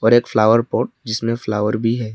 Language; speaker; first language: Hindi; non-native, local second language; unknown